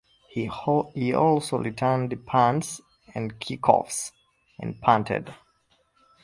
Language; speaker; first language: English; non-native, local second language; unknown